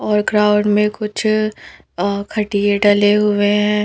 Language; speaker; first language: Hindi; native; Hindi